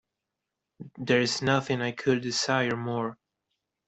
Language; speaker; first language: English; non-native, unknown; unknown